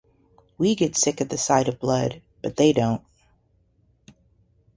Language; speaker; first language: English; native; English